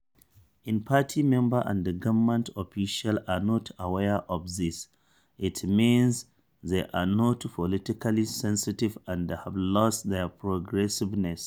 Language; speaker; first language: English; non-native, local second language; Hausa